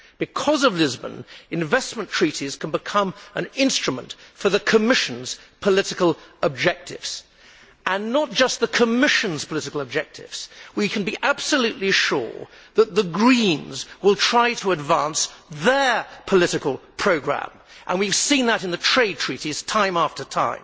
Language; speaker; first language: English; native; English